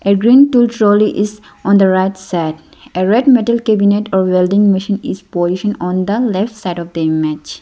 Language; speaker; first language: English; non-native, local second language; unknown